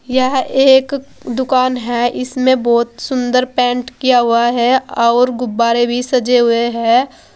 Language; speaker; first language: Hindi; native; Hindi